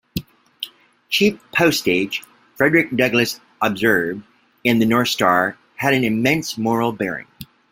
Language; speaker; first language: English; native; English